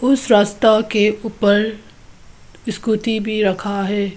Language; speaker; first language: Hindi; early bilingual, other home language; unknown